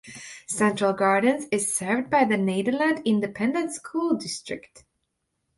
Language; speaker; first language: English; non-native, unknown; Latvian